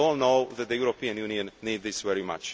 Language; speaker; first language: English; non-native, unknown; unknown